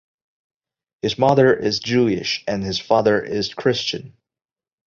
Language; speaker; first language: English; non-native, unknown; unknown